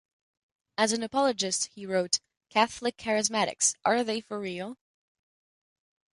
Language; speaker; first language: English; non-native, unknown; French